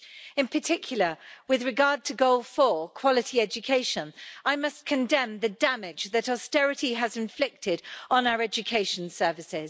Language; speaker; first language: English; native; English